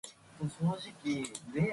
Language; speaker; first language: English; non-native, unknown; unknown